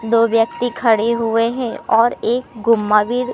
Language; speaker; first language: Hindi; native; Hindi